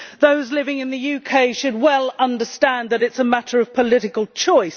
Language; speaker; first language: English; native; English